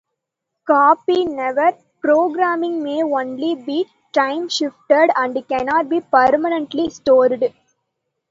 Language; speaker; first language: English; non-native, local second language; Tamil